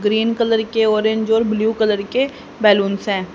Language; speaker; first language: Hindi; native; Hindi